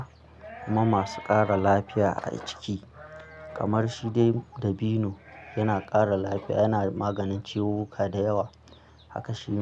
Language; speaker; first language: Hausa; non-native, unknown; Akan